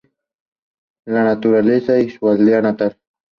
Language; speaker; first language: English; non-native, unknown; Spanish